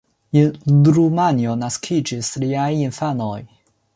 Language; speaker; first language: Esperanto; non-native, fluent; Chinese